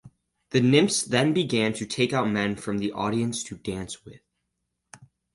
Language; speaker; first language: English; native; English